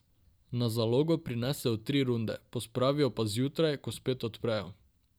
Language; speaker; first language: Slovenian; non-native, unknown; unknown